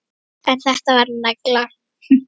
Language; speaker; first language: Icelandic; native; Icelandic